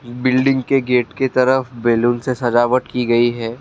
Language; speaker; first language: Hindi; non-native, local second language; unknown